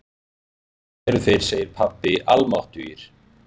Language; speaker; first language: Icelandic; native; Icelandic